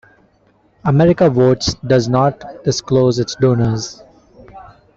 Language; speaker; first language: English; non-native, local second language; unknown